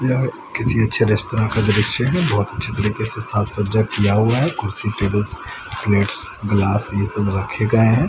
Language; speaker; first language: Hindi; native; Hindi